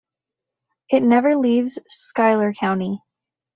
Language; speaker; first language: English; native; English